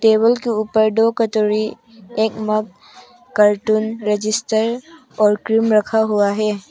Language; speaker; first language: Hindi; non-native, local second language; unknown